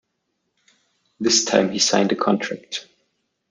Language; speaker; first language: English; non-native, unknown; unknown